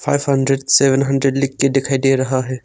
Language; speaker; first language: Hindi; non-native, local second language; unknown